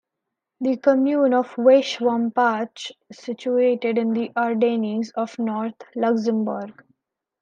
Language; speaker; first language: English; non-native, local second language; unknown